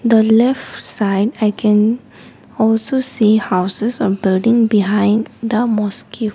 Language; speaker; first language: English; non-native, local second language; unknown